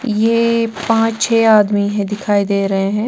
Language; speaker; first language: Hindi; non-native, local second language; Punjabi